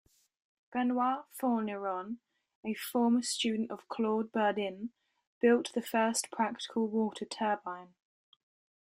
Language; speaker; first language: English; native; English